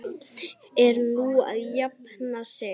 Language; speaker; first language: Icelandic; native; Icelandic